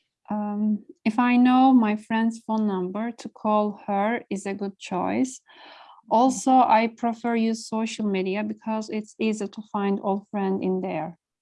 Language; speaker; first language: English; non-native, learner; Turkish